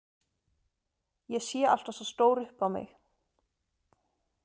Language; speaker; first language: Icelandic; non-native, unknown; German